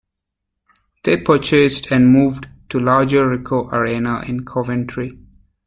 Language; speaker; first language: English; native; English